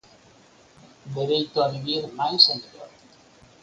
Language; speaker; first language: Galician; native; Galician